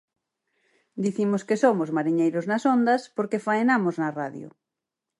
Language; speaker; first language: Galician; native; Galician